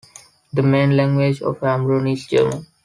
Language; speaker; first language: English; non-native, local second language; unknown